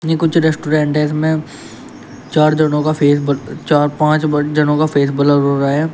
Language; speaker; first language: Hindi; native; Hindi